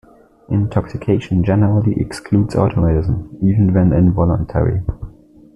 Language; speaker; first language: English; non-native, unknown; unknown